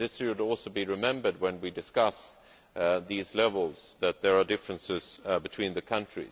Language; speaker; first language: English; non-native, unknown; Swedish